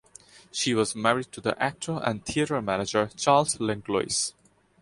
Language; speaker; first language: English; non-native, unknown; Bangla